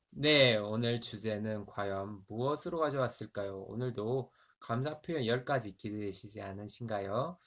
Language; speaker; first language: Korean; native; Korean